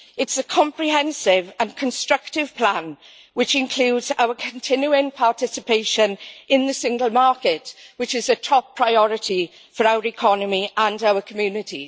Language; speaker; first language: English; native; English